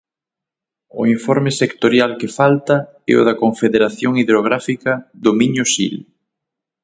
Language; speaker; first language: Galician; native; Galician